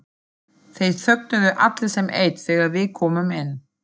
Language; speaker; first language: Icelandic; non-native, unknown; German